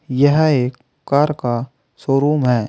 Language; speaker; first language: Hindi; native; Hindi